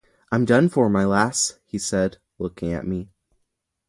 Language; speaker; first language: English; native; English